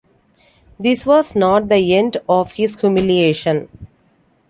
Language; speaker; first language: English; non-native, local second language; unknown